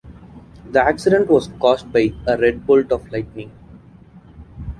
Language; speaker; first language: English; non-native, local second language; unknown